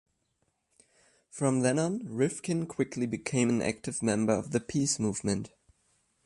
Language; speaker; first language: English; non-native, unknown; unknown